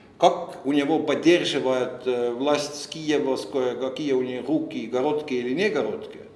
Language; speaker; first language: Russian; non-native, fluent; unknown